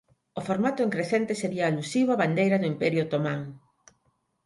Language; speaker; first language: Galician; non-native, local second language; Spanish